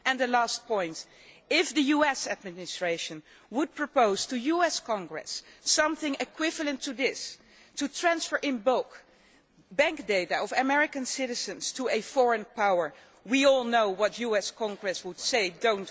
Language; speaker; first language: English; non-native, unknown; Dutch